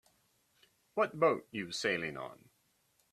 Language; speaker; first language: English; native; English